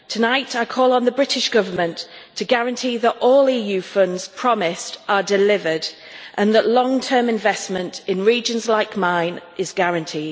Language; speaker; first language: English; native; English